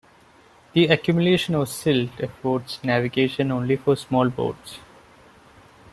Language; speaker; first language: English; non-native, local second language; Malayalam